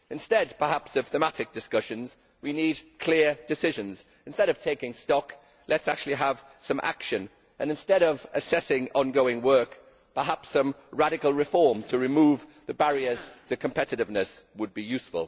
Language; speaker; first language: English; native; English